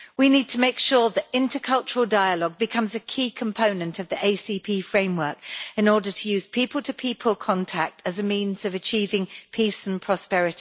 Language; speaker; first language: English; native; English